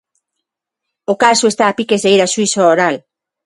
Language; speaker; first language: Galician; non-native, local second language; Spanish